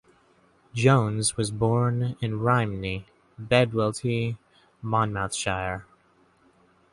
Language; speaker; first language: English; native; English